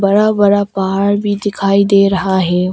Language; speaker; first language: Hindi; early bilingual, other home language; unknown